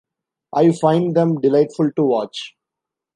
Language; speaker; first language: English; non-native, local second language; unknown